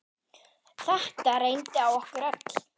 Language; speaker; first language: Icelandic; non-native, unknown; German